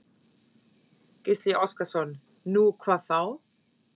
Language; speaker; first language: Icelandic; non-native, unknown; German